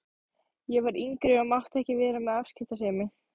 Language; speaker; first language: Icelandic; native; Icelandic